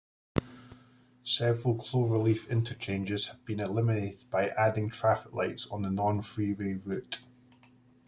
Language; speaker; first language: English; native; English